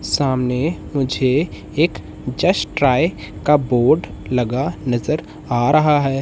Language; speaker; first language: Hindi; native; Hindi